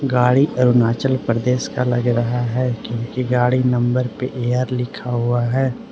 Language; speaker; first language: Hindi; early bilingual, other home language; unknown